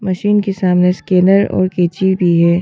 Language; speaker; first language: Hindi; non-native, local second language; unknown